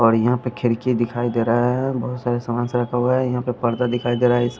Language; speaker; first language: Hindi; non-native, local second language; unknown